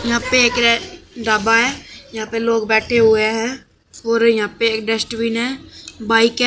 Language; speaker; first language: Hindi; native; Hindi